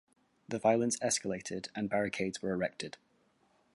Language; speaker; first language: English; native; English